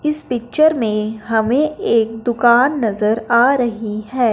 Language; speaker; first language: Hindi; non-native, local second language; Punjabi